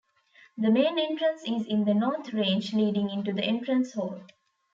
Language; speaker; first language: English; non-native, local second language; Tamil